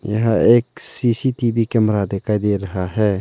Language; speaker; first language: Hindi; non-native, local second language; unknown